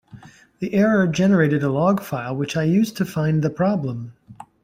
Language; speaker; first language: English; native; English